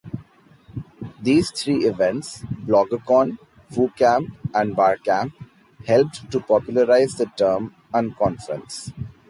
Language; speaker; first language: English; non-native, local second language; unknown